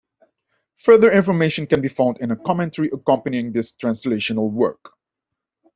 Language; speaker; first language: English; non-native, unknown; Dutch